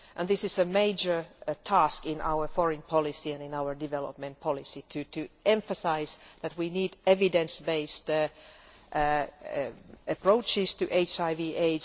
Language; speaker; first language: English; non-native, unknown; Finnish